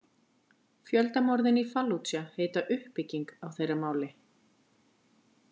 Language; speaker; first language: Icelandic; native; Icelandic